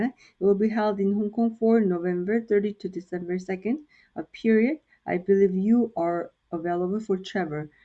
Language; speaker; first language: English; non-native, fluent; Korean